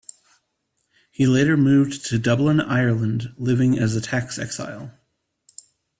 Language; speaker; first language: English; native; English